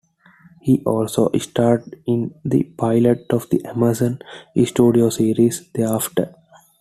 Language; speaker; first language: English; non-native, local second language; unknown